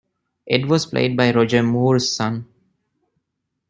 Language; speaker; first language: English; non-native, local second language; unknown